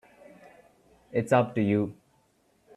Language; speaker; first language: English; non-native, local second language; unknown